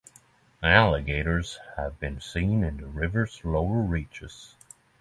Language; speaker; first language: English; non-native, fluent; Norwegian